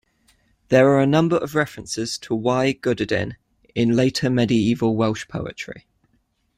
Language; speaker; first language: English; native; English